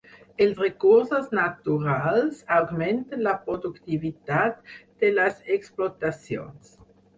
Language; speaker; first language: Catalan; non-native, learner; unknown